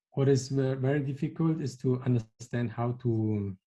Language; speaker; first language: English; non-native, fluent; Italian